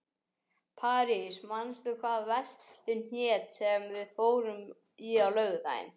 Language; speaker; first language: Icelandic; non-native, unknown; English